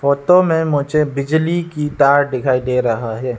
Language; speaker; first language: Hindi; non-native, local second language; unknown